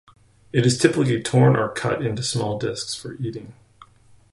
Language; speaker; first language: English; native; English